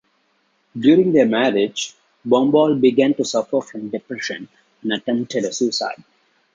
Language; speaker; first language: English; non-native, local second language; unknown